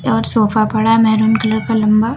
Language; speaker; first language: Hindi; native; Hindi